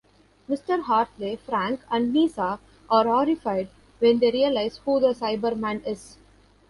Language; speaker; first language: English; non-native, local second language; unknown